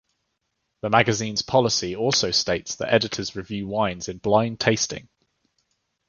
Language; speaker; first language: English; native; English